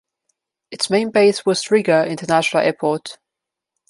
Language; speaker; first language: English; non-native, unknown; Slovenian